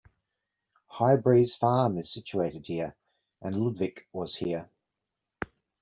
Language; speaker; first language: English; native; English